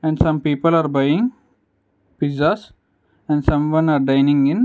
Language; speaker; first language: English; non-native, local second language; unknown